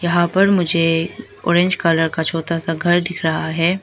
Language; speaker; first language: Hindi; early bilingual, other home language; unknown